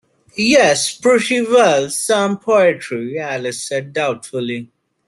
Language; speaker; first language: English; non-native, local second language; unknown